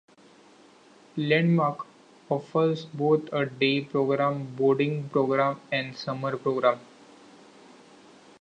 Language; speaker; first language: English; non-native, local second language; Marathi